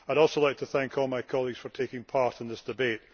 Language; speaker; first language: English; native; English